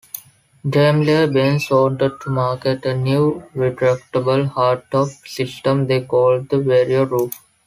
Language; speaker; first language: English; non-native, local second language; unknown